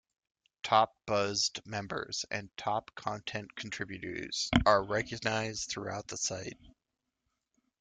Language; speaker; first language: English; native; English